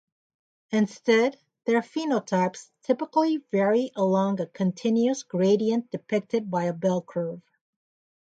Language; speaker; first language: English; native; English